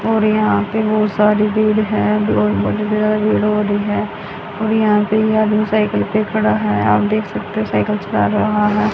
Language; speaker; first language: Hindi; native; Hindi